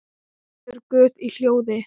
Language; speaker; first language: Icelandic; non-native, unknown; Thai